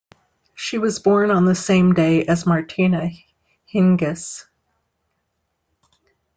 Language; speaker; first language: English; native; English